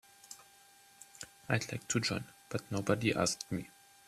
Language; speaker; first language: English; non-native, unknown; German